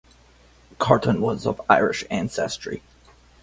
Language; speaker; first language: English; native; English